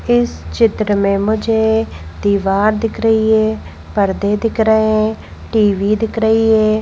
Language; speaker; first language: Hindi; native; Hindi